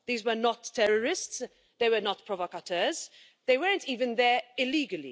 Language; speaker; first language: English; non-native, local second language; Maltese